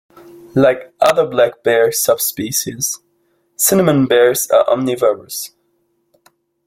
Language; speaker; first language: English; non-native, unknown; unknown